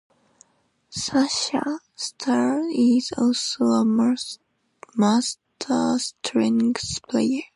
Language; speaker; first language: English; non-native, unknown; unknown